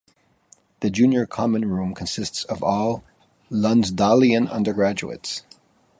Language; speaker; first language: English; native; English